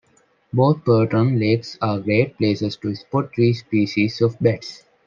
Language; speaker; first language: English; non-native, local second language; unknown